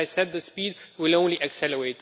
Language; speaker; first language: English; non-native, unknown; Romanian